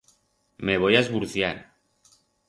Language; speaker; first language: Aragonese; non-native, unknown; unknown